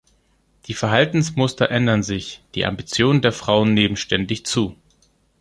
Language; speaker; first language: German; non-native, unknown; Greek